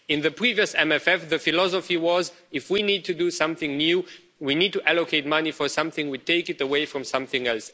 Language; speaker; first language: English; non-native, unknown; Romanian